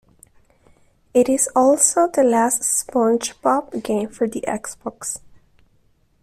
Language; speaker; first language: English; non-native, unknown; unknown